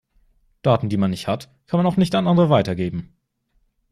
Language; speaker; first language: German; native; German